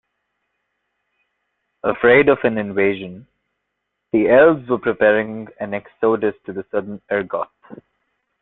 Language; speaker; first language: English; non-native, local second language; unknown